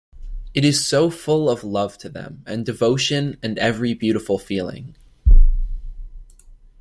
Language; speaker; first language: English; native; English